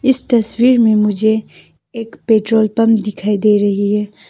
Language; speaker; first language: Hindi; non-native, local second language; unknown